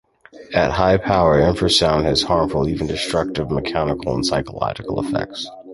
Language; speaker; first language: English; native; English